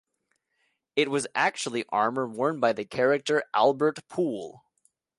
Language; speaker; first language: English; native; English